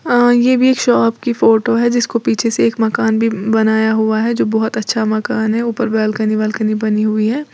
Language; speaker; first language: Hindi; native; Hindi